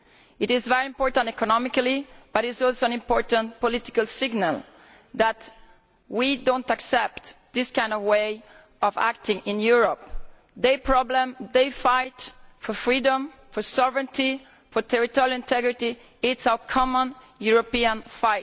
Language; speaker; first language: English; non-native, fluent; Italian